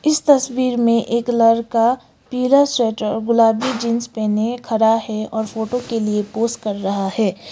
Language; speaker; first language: Hindi; non-native, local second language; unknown